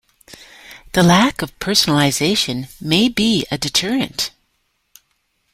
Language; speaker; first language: English; native; English